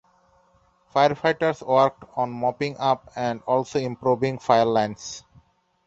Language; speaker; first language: English; non-native, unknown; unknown